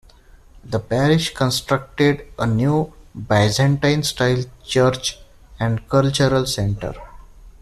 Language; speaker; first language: English; non-native, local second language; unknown